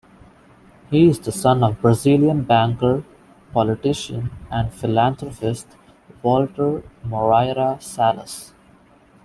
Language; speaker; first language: English; non-native, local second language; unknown